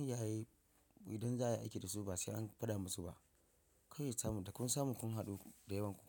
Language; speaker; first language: Hausa; non-native, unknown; Yoruba